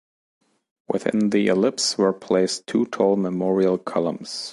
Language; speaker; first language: English; non-native, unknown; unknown